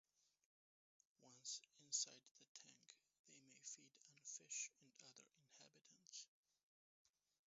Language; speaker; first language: English; non-native, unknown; Romanian